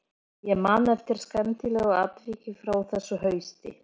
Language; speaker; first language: Icelandic; non-native, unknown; Polish